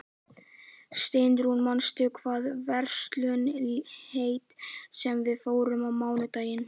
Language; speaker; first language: Icelandic; native; Icelandic